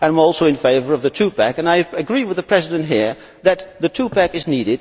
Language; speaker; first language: English; non-native, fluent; Dutch